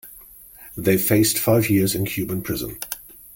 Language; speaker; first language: English; non-native, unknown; German